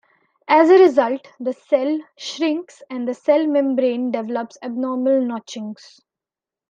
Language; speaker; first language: English; non-native, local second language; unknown